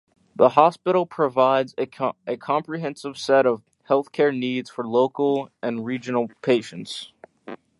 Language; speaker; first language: English; native; English